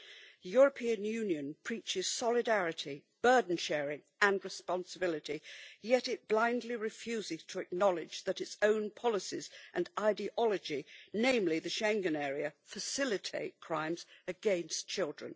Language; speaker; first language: English; native; English